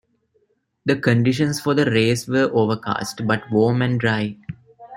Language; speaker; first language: English; non-native, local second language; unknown